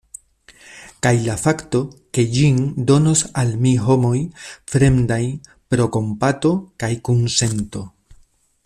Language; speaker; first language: Esperanto; non-native, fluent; Spanish